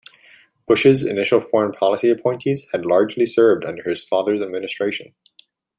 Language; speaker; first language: English; native; English